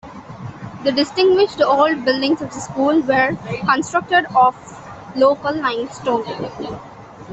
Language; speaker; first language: English; non-native, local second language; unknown